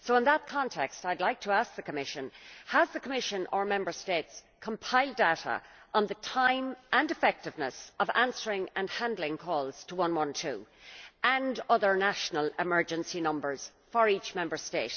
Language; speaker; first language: English; native; English